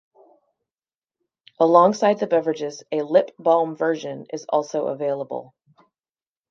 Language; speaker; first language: English; native; English